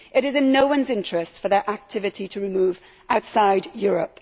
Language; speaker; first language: English; native; English